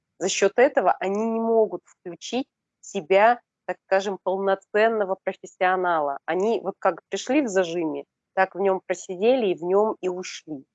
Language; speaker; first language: Russian; native; Russian